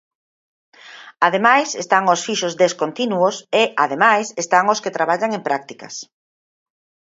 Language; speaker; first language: Galician; native; Galician